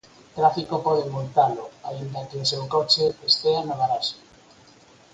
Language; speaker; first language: Galician; native; Galician